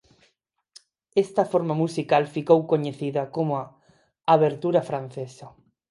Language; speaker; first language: Galician; non-native, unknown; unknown